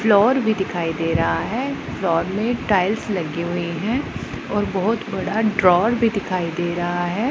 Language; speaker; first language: Hindi; non-native, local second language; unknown